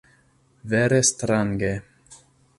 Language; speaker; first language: Esperanto; non-native, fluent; English